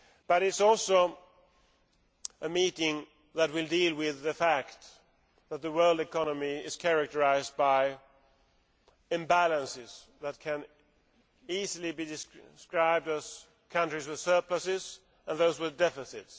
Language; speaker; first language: English; non-native, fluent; Swedish